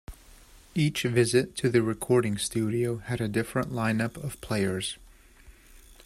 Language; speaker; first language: English; native; English